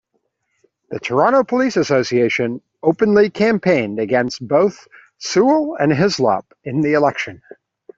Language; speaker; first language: English; native; English